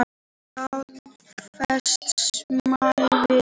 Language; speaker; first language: Icelandic; native; Icelandic